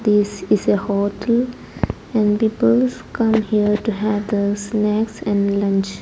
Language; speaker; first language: English; non-native, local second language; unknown